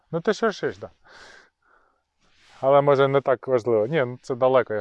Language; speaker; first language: Ukrainian; native; Ukrainian